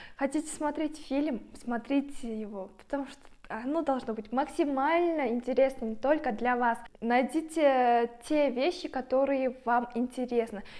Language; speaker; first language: Russian; non-native, local second language; Kyrgyz